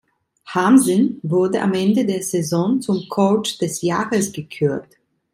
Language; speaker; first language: German; non-native, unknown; Italian